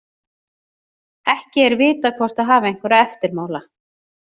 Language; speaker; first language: Icelandic; native; Icelandic